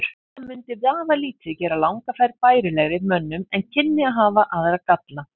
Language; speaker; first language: Icelandic; native; Icelandic